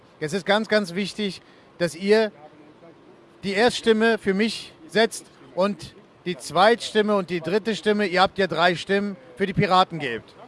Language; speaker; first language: German; early bilingual, other home language; Turkish